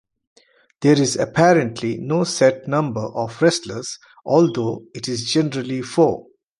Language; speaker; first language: English; non-native, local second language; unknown